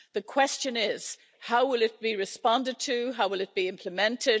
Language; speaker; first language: English; native; English